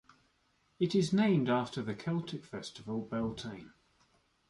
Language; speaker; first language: English; native; English